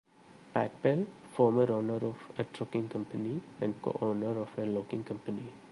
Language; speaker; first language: English; non-native, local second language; Malayalam